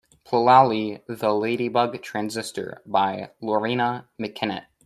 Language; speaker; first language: English; native; English